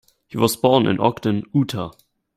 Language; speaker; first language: English; non-native, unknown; German